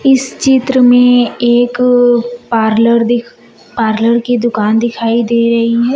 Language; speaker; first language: Hindi; native; Hindi